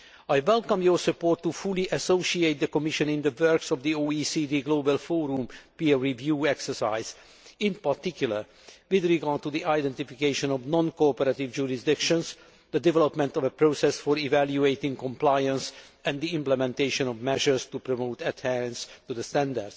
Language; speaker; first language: English; non-native, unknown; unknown